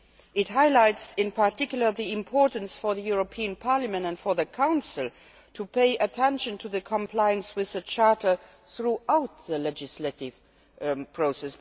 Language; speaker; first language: English; non-native, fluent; Luxembourgish